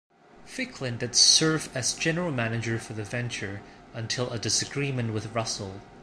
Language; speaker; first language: English; non-native, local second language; Cantonese